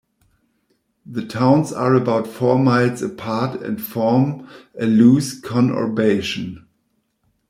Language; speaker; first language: English; non-native, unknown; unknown